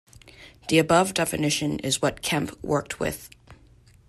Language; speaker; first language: English; native; English